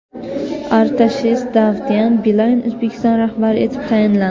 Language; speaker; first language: Uzbek; native; Uzbek